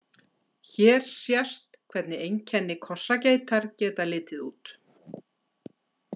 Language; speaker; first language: Icelandic; native; Icelandic